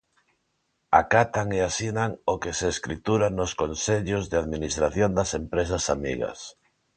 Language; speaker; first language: Galician; non-native, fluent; Spanish